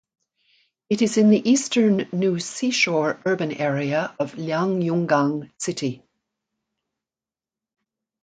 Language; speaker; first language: English; native; English